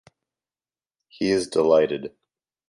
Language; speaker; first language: English; native; English